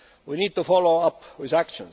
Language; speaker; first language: English; non-native, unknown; Estonian